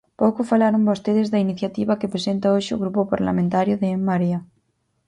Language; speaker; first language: Galician; native; Galician